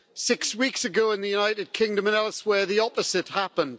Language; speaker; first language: English; native; English